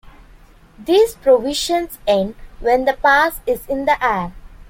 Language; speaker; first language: English; non-native, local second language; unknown